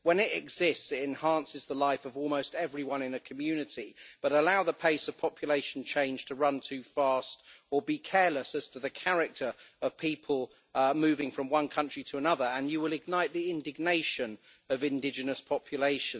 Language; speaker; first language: English; native; English